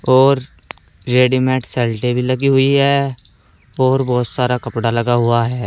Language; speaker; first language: Hindi; native; Hindi